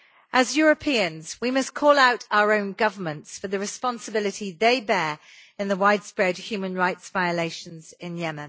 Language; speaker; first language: English; native; English